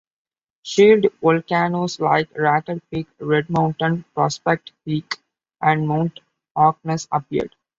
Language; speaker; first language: English; non-native, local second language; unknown